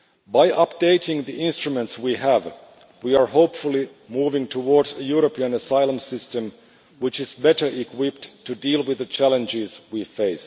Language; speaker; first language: English; non-native, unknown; Finnish